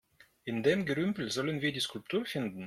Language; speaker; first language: German; non-native, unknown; Russian